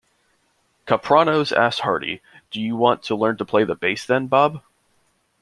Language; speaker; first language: English; native; English